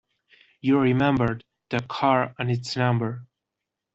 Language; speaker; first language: English; non-native, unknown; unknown